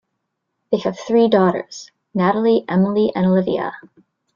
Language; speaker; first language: English; native; English